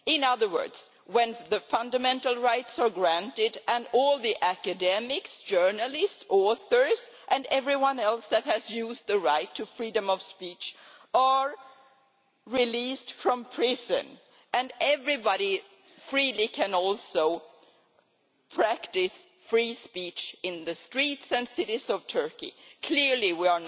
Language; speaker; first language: English; non-native, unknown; Swedish